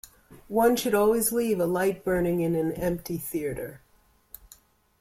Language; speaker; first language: English; native; English